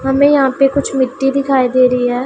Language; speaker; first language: Hindi; non-native, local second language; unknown